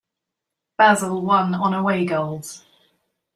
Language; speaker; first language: English; native; English